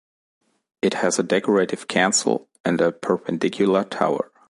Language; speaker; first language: English; non-native, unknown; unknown